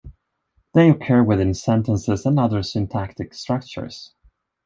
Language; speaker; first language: English; non-native, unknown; Swedish